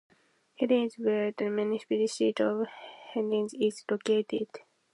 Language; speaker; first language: English; non-native, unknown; Japanese